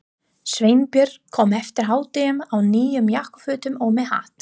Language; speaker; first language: Icelandic; non-native, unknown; English